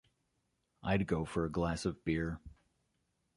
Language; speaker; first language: English; native; English